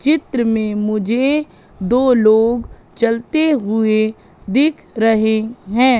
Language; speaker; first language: Hindi; native; Hindi